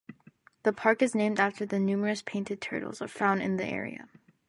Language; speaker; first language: English; native; English